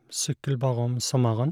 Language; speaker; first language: Norwegian; native; Norwegian